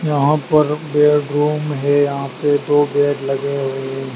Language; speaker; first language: Hindi; native; Hindi